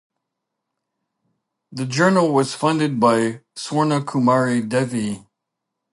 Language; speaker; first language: English; native; English